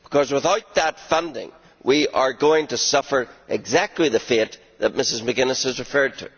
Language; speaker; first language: English; native; English